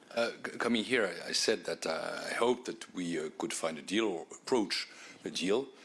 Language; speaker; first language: English; non-native, fluent; French